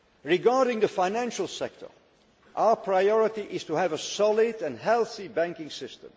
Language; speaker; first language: English; non-native, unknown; Dutch